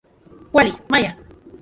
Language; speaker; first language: Central Puebla Nahuatl; non-native, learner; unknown